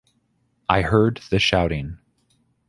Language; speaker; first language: English; native; English